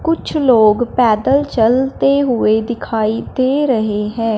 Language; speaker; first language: Hindi; non-native, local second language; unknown